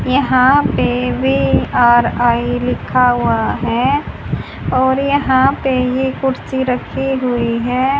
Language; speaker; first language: Hindi; native; Hindi